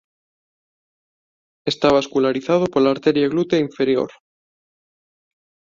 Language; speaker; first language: Galician; non-native, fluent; Spanish